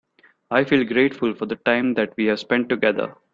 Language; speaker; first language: English; non-native, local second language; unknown